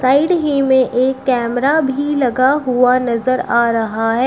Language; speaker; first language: Hindi; native; Hindi